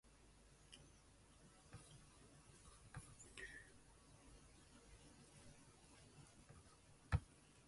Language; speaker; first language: English; native; English